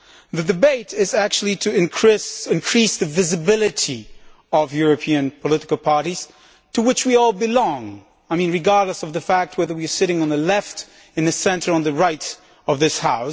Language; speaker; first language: English; non-native, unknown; Polish